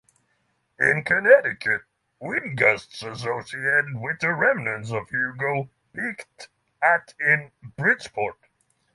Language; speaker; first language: English; non-native, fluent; Norwegian